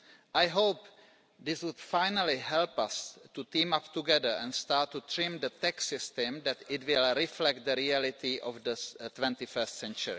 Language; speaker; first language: English; non-native, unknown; Czech